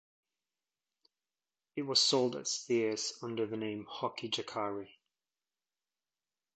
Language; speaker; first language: English; native; English